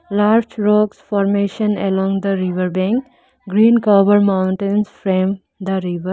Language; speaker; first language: English; non-native, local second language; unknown